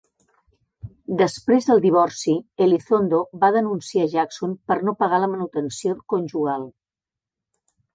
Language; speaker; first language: Catalan; native; Catalan